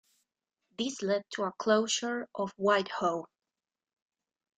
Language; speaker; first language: English; non-native, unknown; Spanish